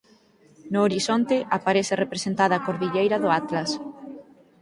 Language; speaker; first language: Galician; native; Galician